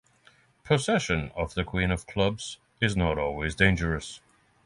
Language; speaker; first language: English; non-native, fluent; Norwegian